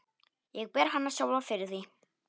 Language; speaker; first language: Icelandic; non-native, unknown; Polish